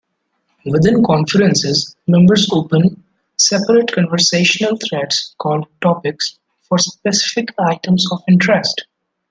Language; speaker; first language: English; non-native, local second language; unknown